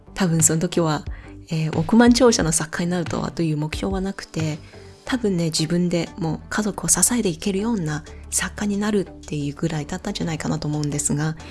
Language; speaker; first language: Japanese; non-native, fluent; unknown